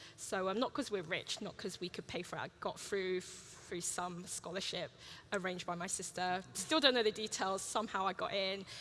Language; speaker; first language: English; early bilingual, other home language; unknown